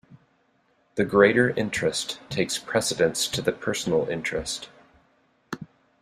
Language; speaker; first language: English; native; English